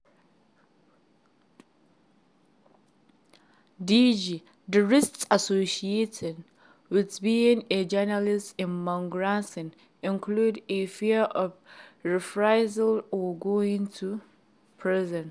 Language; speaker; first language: English; non-native, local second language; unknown